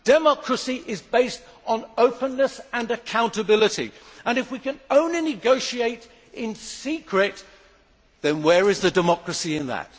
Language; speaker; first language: English; native; English